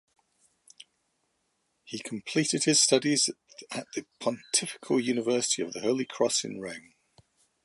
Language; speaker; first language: English; native; English